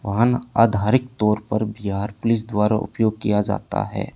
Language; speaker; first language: Hindi; native; Hindi